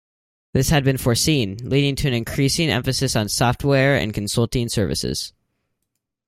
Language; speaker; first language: English; native; English